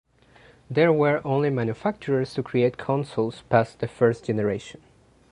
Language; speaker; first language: English; non-native, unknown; Spanish